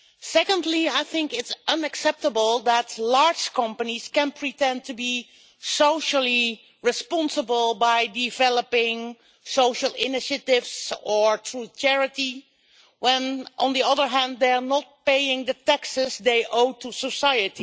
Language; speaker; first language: English; non-native, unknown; Dutch